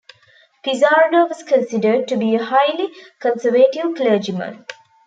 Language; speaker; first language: English; non-native, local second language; Tamil